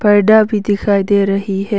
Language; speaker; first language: Hindi; non-native, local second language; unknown